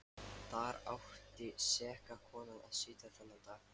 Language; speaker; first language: Icelandic; non-native, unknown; Lithuanian